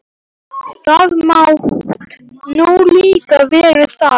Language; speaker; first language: Icelandic; non-native, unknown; Polish